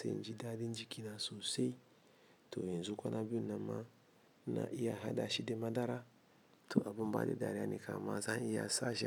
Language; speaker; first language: Hausa; non-native, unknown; Igbo